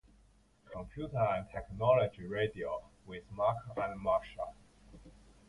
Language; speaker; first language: English; non-native, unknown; Chinese